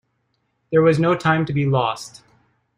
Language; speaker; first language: English; native; English